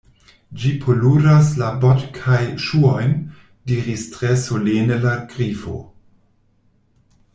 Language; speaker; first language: Esperanto; non-native, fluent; German